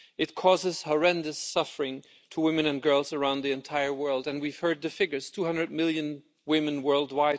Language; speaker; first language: English; non-native, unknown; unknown